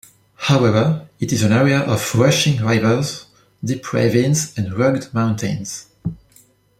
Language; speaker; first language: English; non-native, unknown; French